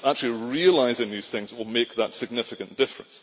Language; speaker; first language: English; native; English